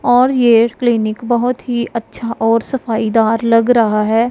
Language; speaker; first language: Hindi; non-native, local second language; Punjabi